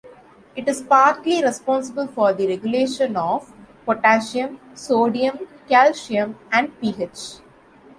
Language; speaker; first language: English; non-native, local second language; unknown